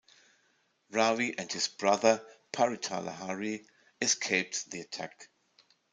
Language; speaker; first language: English; non-native, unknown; German